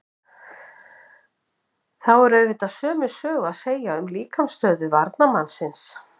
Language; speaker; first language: Icelandic; native; Icelandic